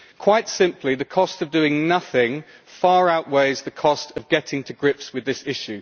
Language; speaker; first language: English; native; English